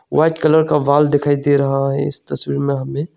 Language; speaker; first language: Hindi; non-native, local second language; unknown